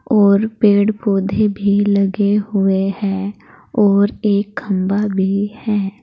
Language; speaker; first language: Hindi; native; Hindi